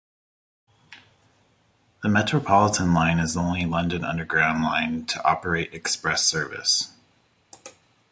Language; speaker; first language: English; native; English